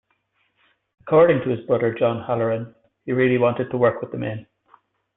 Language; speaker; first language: English; native; English